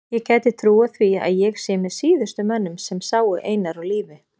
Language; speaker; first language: Icelandic; native; Icelandic